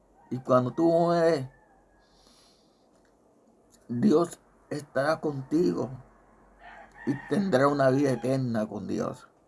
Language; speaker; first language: Spanish; native; Spanish